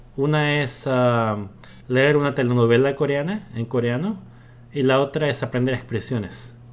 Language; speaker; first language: Spanish; early bilingual, other home language; Korean